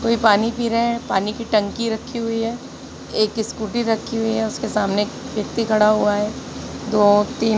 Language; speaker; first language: Hindi; native; Hindi